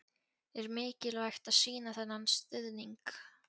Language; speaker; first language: Icelandic; non-native, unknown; Polish